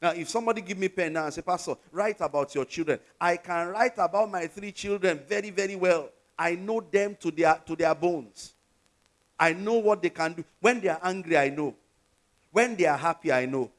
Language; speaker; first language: English; non-native, local second language; Yoruba